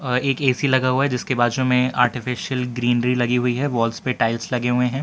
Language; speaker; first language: Hindi; non-native, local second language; Gujarati